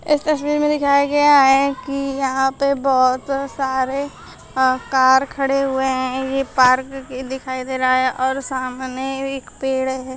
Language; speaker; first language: Hindi; native; Hindi